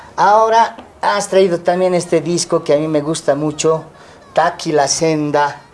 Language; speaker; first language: Spanish; native; Spanish